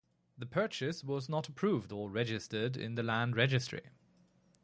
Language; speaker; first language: English; native; English